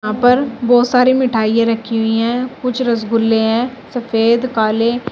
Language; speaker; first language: Hindi; native; Hindi